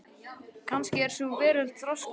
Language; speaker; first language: Icelandic; native; Icelandic